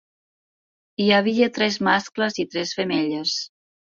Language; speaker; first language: Catalan; non-native, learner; Spanish